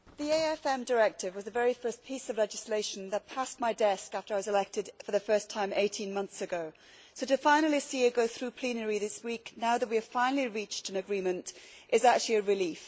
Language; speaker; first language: English; native; English